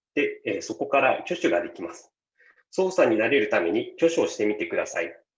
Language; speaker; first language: Japanese; native; Japanese